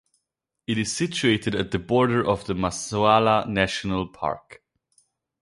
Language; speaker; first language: English; non-native, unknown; German